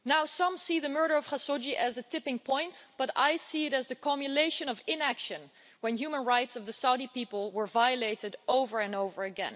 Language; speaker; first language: English; non-native, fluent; Dutch